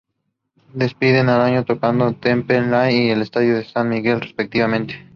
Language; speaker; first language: English; non-native, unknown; Spanish